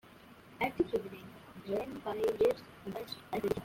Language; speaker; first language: English; native; English